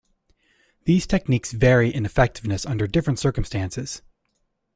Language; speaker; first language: English; native; English